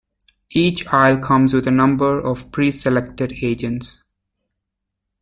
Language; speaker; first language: English; native; English